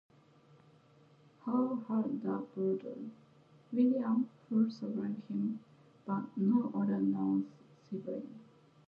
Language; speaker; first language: English; non-native, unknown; Japanese